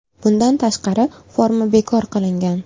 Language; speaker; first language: Uzbek; native; Uzbek